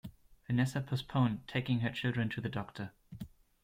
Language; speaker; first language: English; non-native, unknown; German